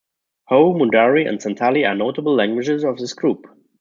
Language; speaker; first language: English; non-native, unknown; German